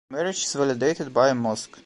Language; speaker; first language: English; non-native, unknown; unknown